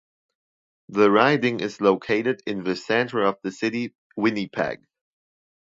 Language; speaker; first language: English; non-native, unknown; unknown